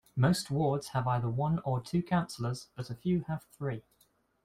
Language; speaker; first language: English; native; English